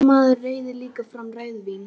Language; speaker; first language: Icelandic; native; Icelandic